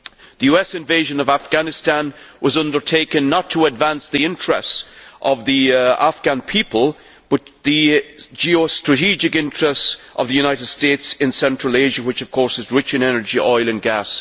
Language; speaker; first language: English; native; English